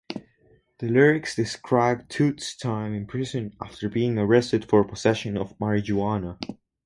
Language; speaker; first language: English; non-native, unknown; Spanish